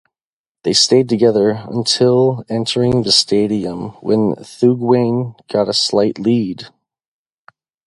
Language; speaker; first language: English; native; English